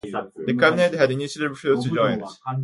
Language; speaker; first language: English; native; English